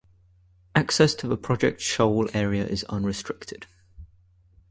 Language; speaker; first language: English; native; English